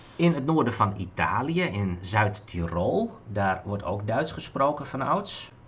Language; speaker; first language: Dutch; native; Dutch